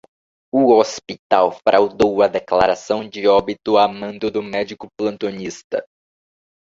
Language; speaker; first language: Portuguese; native; Portuguese